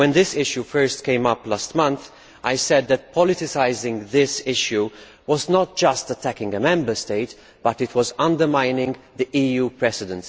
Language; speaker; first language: English; non-native, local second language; Maltese